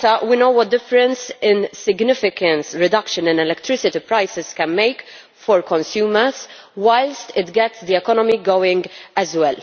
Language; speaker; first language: English; non-native, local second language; Maltese